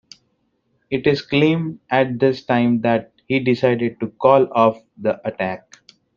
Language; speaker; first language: English; non-native, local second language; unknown